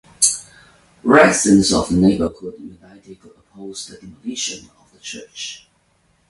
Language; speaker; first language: English; non-native, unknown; Chinese